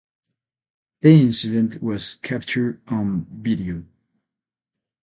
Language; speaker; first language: English; non-native, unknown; Spanish